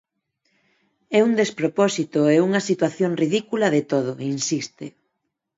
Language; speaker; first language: Galician; non-native, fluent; Spanish